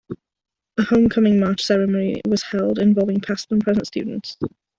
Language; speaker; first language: English; non-native, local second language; Welsh